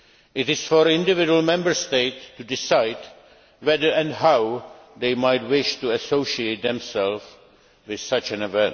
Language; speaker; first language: English; non-native, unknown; Czech